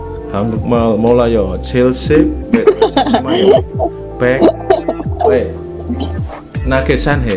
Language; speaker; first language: Korean; non-native, learner; Indonesian